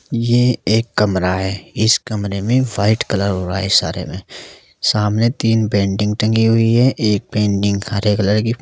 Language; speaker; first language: Hindi; native; Hindi